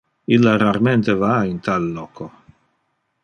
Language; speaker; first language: Interlingua; non-native, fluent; Dutch